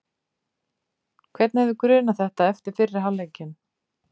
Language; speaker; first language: Icelandic; native; Icelandic